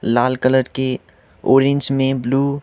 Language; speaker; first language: Hindi; non-native, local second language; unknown